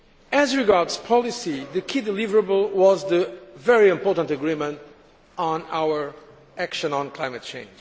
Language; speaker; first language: English; non-native, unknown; Portuguese